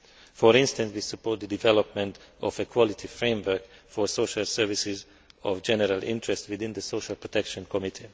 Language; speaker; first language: English; non-native, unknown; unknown